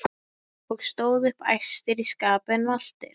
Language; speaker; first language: Icelandic; native; Icelandic